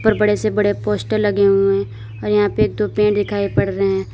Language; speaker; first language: Hindi; native; Hindi